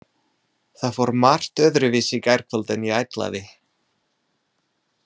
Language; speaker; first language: Icelandic; non-native, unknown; English